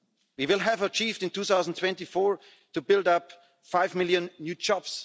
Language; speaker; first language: English; non-native, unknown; German